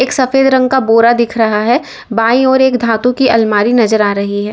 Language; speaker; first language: Hindi; native; Hindi